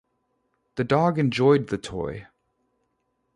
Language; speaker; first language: English; native; English